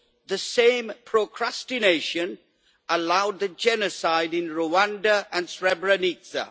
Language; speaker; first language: English; native; English